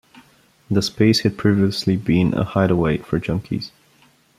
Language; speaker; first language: English; non-native, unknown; Bulgarian